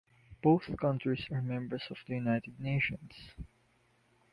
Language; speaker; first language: English; non-native, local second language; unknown